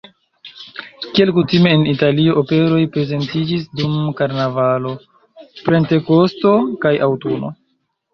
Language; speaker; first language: Esperanto; non-native, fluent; Chinese